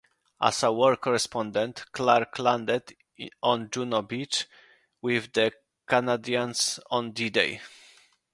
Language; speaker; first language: English; non-native, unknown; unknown